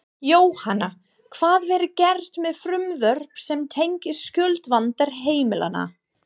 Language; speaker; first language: Icelandic; non-native, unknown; English